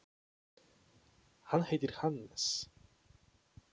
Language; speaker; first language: Icelandic; non-native, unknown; Polish